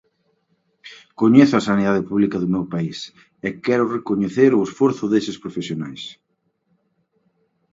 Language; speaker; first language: Galician; native; Galician